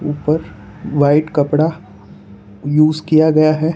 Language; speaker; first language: Hindi; non-native, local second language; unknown